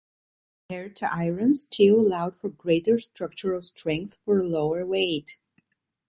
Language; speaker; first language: English; non-native, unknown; Italian